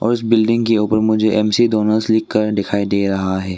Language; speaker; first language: Hindi; non-native, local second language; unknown